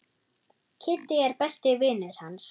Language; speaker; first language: Icelandic; non-native, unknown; German